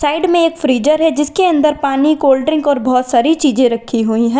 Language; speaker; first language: Hindi; native; Hindi